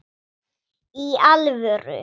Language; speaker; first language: Icelandic; non-native, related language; Swedish